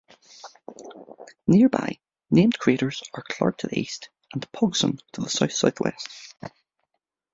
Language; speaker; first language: English; native; English